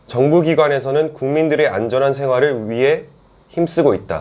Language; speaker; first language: Korean; early bilingual, heritage; Korean